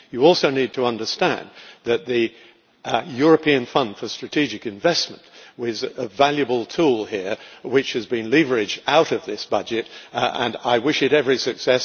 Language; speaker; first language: English; native; English